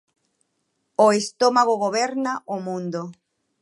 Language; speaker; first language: Galician; native; Galician